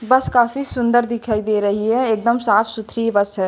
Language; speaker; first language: Hindi; native; Hindi